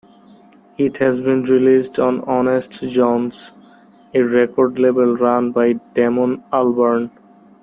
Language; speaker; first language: English; non-native, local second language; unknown